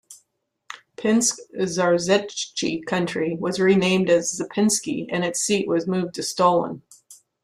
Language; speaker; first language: English; native; English